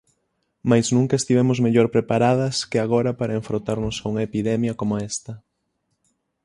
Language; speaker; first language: Galician; native; Galician